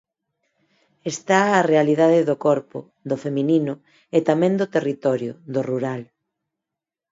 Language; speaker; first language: Galician; non-native, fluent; Spanish